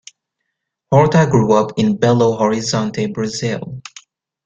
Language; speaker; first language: English; native; English